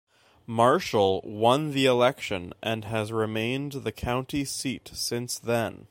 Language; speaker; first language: English; native; English